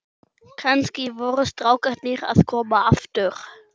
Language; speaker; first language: Icelandic; non-native, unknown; German